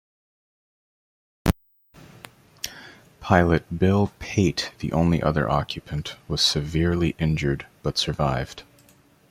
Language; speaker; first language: English; native; English